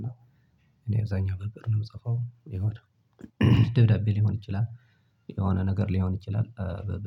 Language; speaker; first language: Amharic; non-native, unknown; Tigrinya